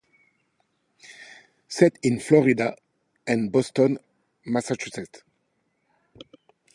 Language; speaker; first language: English; non-native, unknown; French